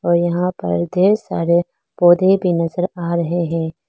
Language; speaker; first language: Hindi; non-native, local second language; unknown